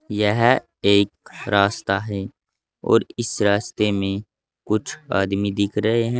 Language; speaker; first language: Hindi; native; Hindi